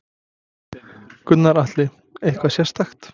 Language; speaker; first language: Icelandic; non-native, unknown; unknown